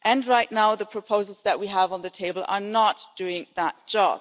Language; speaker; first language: English; non-native, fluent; German